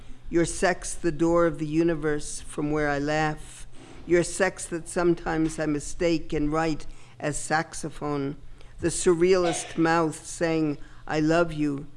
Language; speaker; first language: English; native; English